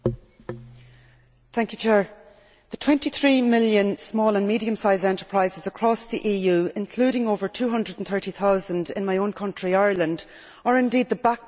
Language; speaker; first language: English; native; English